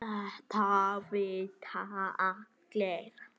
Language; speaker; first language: Icelandic; native; Icelandic